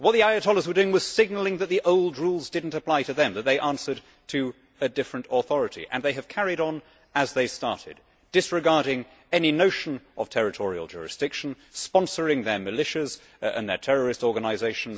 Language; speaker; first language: English; native; English